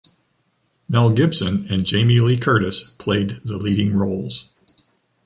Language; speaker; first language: English; native; English